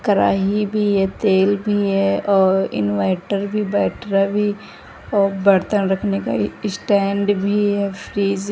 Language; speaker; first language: Hindi; non-native, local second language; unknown